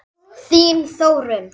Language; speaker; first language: Icelandic; native; Icelandic